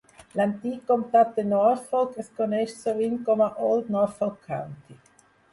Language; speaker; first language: Catalan; non-native, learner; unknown